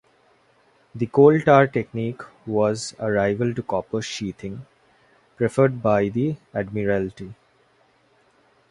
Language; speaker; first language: English; non-native, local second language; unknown